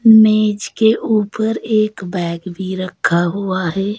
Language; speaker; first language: Hindi; native; Hindi